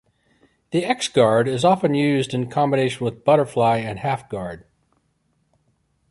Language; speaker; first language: English; native; English